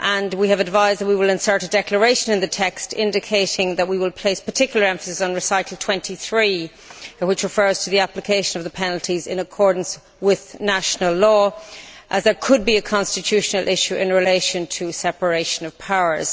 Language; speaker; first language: English; native; English